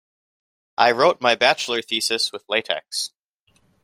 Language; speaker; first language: English; native; English